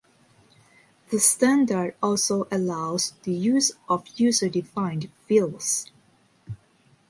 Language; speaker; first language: English; non-native, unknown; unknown